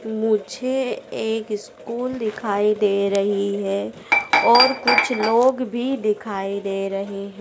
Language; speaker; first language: Hindi; native; Hindi